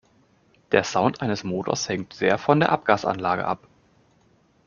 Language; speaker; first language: German; native; German